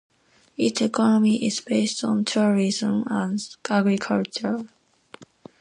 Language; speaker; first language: English; non-native, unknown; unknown